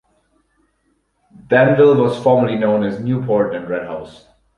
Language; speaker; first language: English; non-native, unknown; German